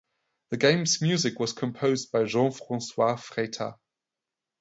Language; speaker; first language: English; non-native, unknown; German